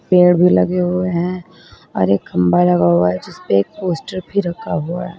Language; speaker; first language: Hindi; native; Hindi